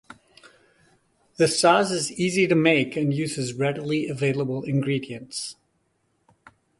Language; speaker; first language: English; native; English